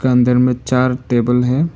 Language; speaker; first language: Hindi; non-native, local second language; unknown